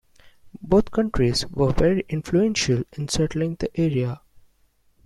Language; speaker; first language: English; non-native, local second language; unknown